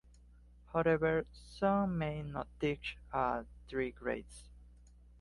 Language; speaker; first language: English; non-native, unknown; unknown